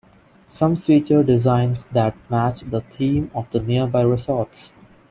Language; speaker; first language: English; non-native, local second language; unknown